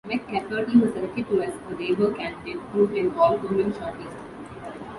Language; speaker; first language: English; non-native, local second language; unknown